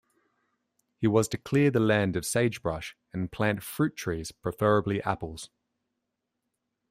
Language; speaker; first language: English; native; English